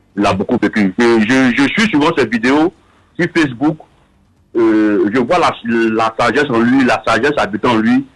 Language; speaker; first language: French; non-native, local second language; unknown